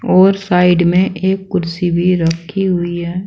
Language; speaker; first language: Hindi; native; Hindi